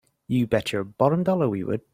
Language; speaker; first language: English; native; English